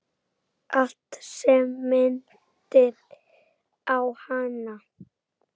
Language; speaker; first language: Icelandic; native; Icelandic